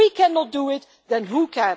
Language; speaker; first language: English; non-native, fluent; Dutch